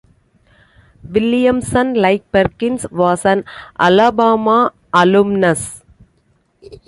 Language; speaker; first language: English; non-native, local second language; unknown